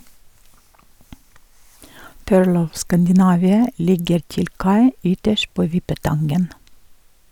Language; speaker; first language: Norwegian; non-native, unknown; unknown